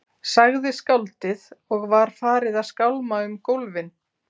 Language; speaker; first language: Icelandic; native; Icelandic